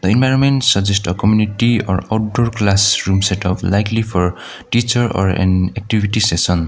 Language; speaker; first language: English; non-native, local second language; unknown